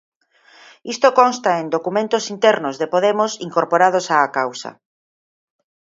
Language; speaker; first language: Galician; native; Galician